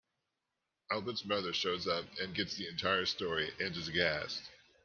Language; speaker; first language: English; native; English